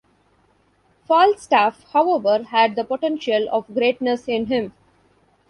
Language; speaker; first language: English; non-native, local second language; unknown